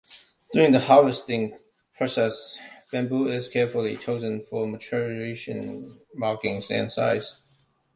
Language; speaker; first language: English; non-native, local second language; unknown